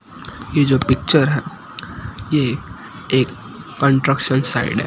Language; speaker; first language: Hindi; non-native, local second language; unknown